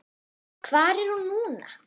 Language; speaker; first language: Icelandic; non-native, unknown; German